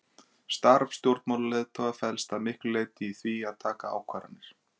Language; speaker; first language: Icelandic; native; Icelandic